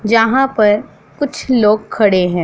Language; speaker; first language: Hindi; non-native, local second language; Punjabi